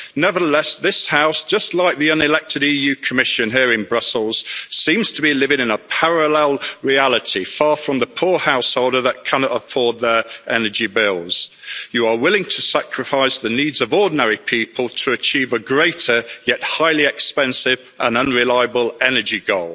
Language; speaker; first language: English; native; English